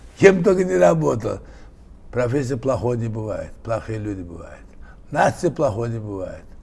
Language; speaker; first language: Russian; non-native, local second language; Uzbek